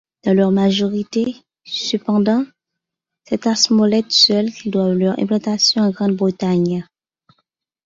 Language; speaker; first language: French; non-native, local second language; Haitian Creole